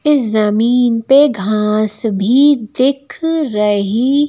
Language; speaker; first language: Hindi; native; Hindi